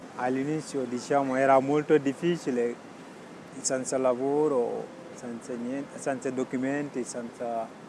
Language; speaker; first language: Italian; non-native, fluent; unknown